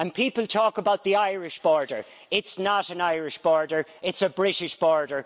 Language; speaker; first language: English; native; English